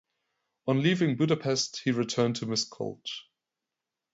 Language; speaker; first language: English; non-native, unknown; German